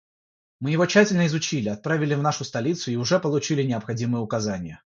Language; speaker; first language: Russian; non-native, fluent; Georgian